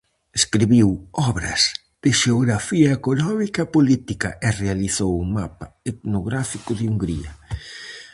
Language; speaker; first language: Galician; native; Galician